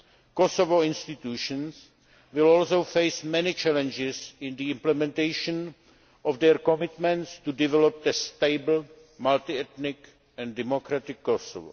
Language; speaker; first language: English; non-native, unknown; Czech